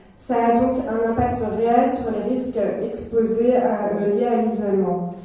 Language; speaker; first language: French; native; French